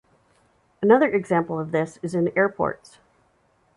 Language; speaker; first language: English; native; English